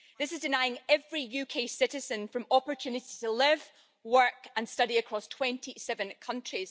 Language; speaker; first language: English; native; English